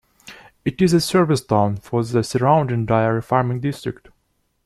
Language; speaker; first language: English; non-native, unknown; Russian